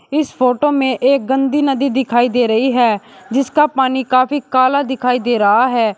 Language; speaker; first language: Hindi; native; Hindi